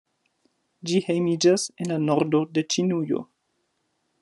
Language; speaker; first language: Esperanto; non-native, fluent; German